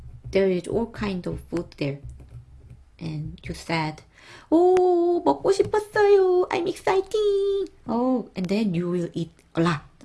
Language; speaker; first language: English; non-native, fluent; Korean